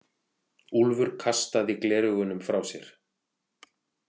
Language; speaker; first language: Icelandic; native; Icelandic